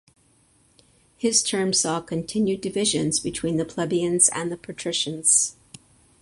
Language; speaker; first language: English; native; English